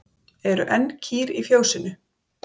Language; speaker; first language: Icelandic; native; Icelandic